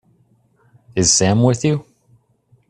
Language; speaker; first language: English; native; English